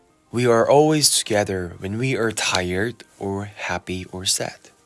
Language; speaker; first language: English; non-native, learner; Korean